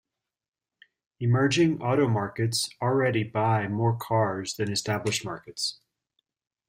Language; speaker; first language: English; native; English